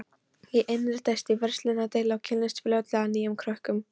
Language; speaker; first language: Icelandic; non-native, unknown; Polish